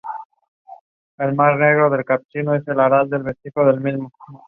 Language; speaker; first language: English; non-native, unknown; Spanish